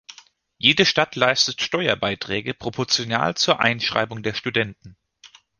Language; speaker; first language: German; native; German